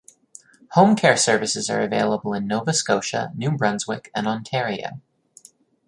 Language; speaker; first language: English; native; English